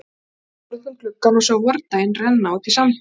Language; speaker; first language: Icelandic; native; Icelandic